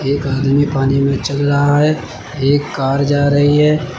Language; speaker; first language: Hindi; native; Hindi